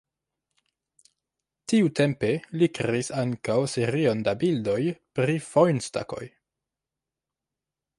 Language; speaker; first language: Esperanto; non-native, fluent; French